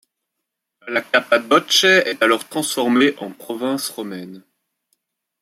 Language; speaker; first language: French; native; French